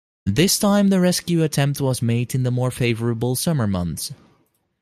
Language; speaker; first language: English; non-native, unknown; Dutch